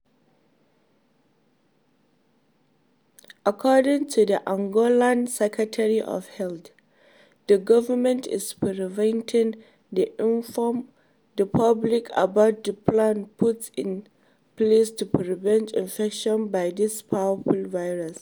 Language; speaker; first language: English; non-native, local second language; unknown